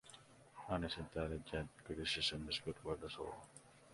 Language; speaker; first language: English; non-native, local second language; Filipino